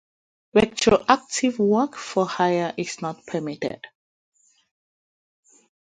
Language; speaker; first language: English; native; English